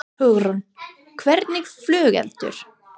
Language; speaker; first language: Icelandic; non-native, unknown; English